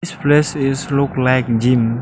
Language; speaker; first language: English; non-native, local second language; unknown